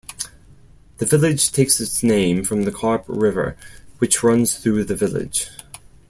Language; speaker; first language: English; non-native, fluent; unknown